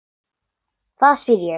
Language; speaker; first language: Icelandic; non-native, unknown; English